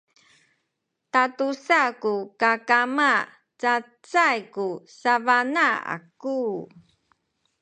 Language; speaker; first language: Sakizaya; non-native, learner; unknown